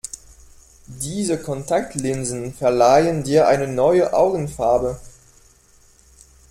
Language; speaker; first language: German; non-native, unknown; French